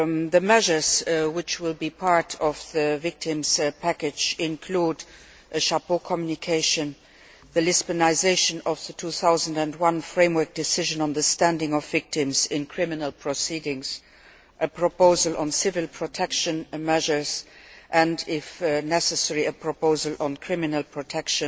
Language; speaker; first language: English; non-native, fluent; Luxembourgish